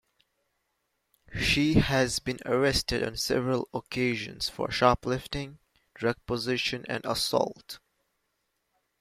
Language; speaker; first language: English; native; English